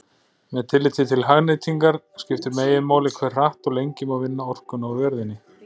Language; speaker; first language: Icelandic; native; Icelandic